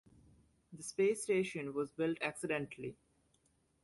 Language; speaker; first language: English; native; English